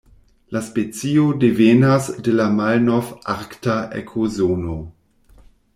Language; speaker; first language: Esperanto; non-native, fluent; German